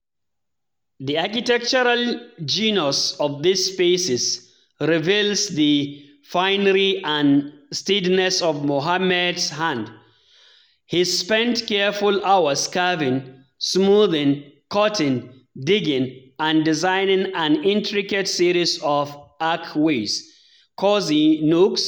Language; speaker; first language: English; non-native, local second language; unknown